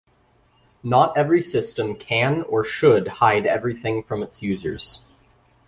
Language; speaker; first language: English; native; English